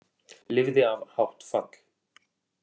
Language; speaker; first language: Icelandic; native; Icelandic